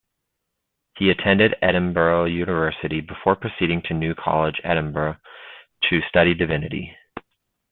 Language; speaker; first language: English; native; English